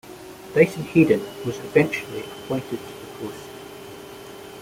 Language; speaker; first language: English; native; English